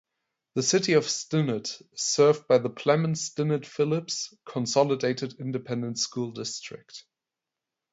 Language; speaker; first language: English; non-native, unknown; German